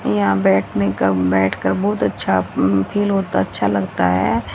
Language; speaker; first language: Hindi; native; Hindi